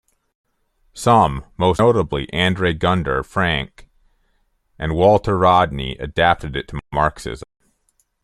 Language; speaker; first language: English; native; English